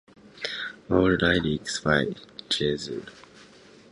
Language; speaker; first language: English; native; English